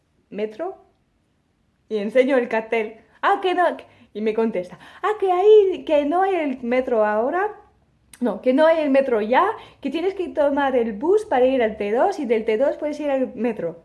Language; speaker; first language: Spanish; non-native, fluent; French